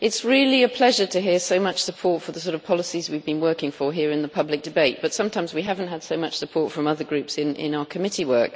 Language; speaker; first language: English; native; English